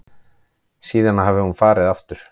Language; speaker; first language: Icelandic; native; Icelandic